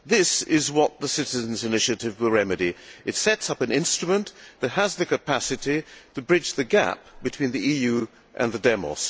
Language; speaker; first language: English; non-native, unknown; Hungarian